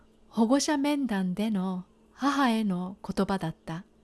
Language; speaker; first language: Japanese; native; Japanese